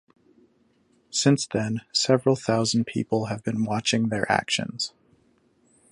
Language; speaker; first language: English; native; English